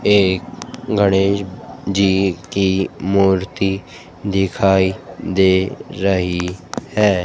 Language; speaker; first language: Hindi; native; Hindi